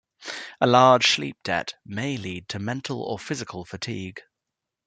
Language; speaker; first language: English; native; English